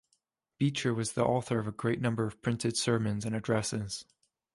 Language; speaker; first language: English; native; English